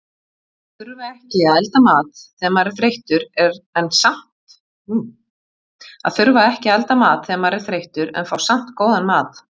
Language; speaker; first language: Icelandic; native; Icelandic